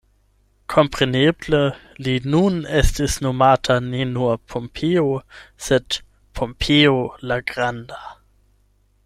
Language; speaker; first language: Esperanto; non-native, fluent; German